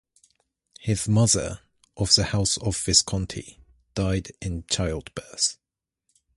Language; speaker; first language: English; native; English